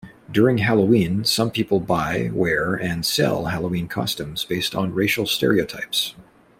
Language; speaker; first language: English; native; English